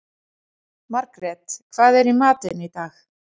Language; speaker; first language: Icelandic; native; Icelandic